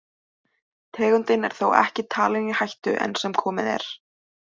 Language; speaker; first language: Icelandic; native; Icelandic